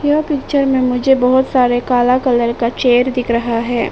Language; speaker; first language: Hindi; non-native, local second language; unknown